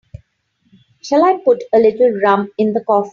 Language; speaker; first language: English; non-native, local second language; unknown